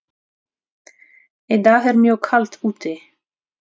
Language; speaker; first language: Icelandic; non-native, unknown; Russian